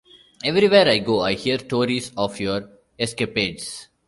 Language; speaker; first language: English; non-native, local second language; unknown